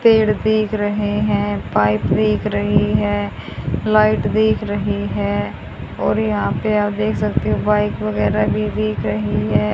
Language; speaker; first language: Hindi; native; Hindi